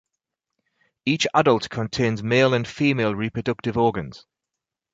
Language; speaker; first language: English; native; English